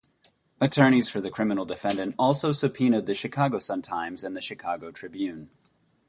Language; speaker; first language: English; native; English